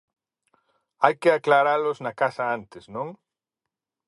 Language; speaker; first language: Galician; native; Galician